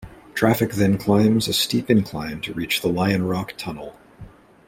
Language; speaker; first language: English; native; English